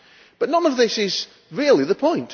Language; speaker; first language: English; native; English